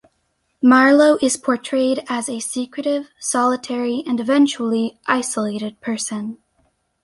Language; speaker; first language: English; native; English